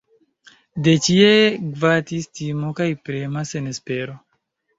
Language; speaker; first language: Esperanto; non-native, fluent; Chinese